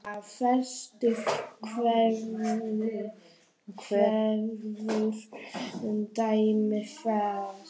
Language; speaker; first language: Icelandic; non-native, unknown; Polish